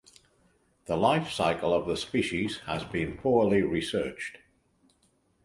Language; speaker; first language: English; native; English